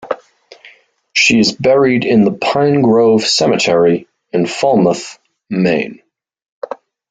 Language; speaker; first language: English; native; English